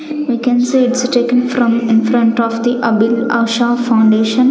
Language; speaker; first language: English; non-native, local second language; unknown